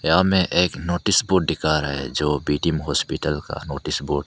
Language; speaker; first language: Hindi; early bilingual, other home language; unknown